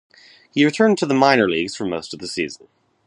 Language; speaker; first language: English; native; English